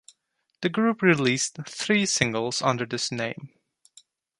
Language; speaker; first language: English; non-native, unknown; Turkish